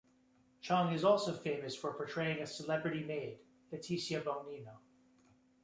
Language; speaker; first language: English; native; English